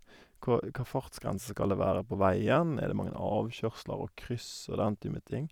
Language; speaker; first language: Norwegian; native; Norwegian